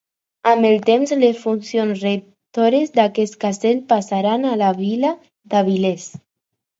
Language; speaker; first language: Catalan; non-native, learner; Spanish